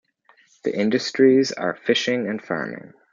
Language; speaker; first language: English; native; English